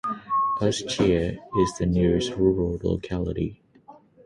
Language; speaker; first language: English; native; English